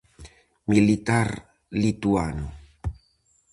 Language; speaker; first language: Galician; native; Galician